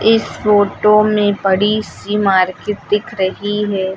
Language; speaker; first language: Hindi; native; Hindi